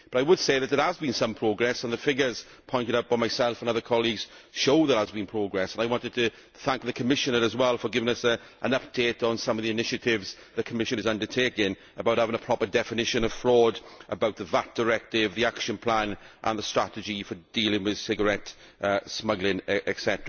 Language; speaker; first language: English; native; English